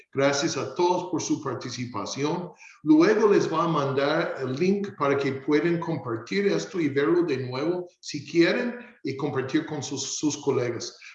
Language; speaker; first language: Spanish; non-native, fluent; English